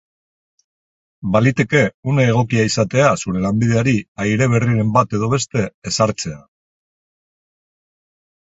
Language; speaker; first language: Basque; non-native, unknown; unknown